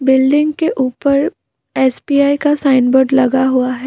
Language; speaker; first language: Hindi; non-native, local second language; Assamese